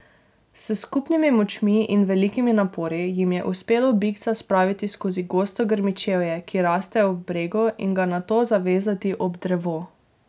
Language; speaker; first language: Slovenian; native; Slovenian